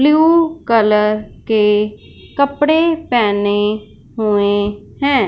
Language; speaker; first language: Hindi; non-native, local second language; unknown